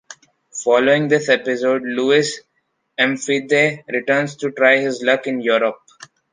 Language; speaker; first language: English; non-native, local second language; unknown